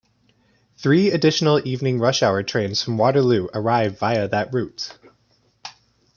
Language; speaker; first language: English; native; English